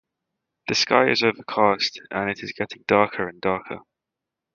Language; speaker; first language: English; native; English